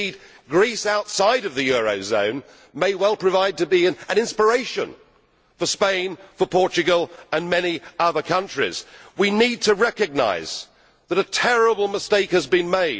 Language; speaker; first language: English; native; English